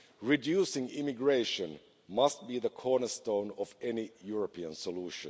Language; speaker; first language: English; non-native, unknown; Finnish